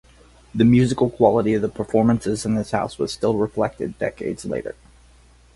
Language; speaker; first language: English; native; English